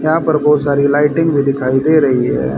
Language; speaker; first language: Hindi; native; Hindi